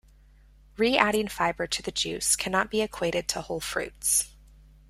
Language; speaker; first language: English; native; English